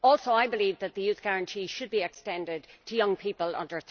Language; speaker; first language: English; native; English